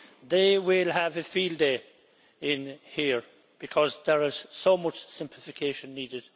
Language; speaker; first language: English; native; English